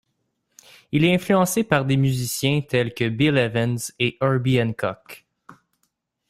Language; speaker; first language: French; native; French